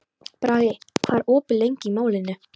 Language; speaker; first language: Icelandic; non-native, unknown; Polish